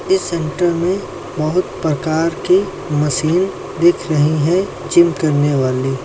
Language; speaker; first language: Hindi; native; Hindi